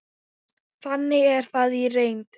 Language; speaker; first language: Icelandic; non-native, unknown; Thai